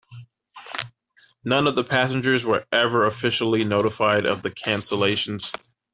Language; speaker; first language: English; native; English